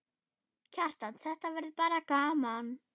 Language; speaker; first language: Icelandic; non-native, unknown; German